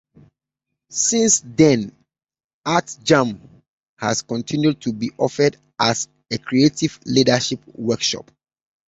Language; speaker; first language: English; native; English